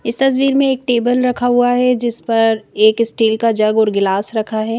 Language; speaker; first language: Hindi; native; Hindi